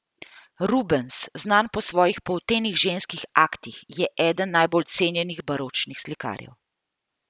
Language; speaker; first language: Slovenian; native; Slovenian